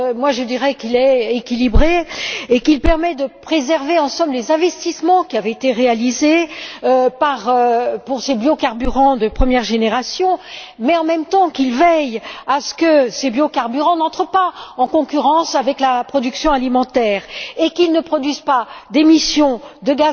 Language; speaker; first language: French; native; French